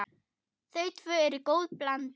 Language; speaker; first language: Icelandic; non-native, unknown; German